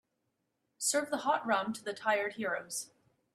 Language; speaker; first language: English; native; English